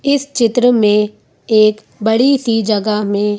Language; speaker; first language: Hindi; native; Hindi